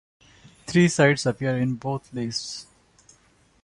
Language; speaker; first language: English; non-native, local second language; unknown